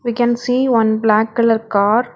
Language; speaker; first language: English; non-native, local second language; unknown